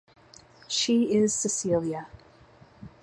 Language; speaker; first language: English; native; English